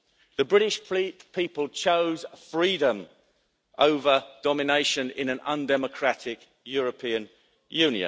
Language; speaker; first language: English; native; English